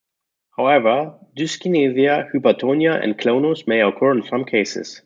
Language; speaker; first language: English; non-native, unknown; German